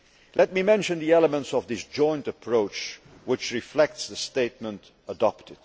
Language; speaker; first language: English; non-native, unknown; Dutch